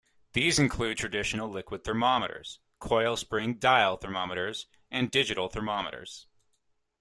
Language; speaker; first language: English; native; English